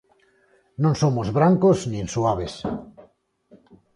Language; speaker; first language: Galician; non-native, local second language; Spanish